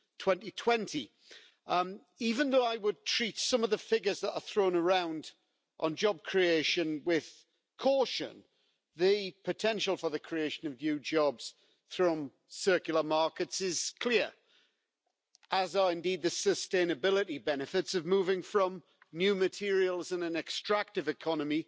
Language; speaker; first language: English; native; English